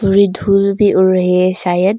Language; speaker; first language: Hindi; non-native, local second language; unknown